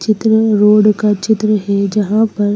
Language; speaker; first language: Hindi; native; Hindi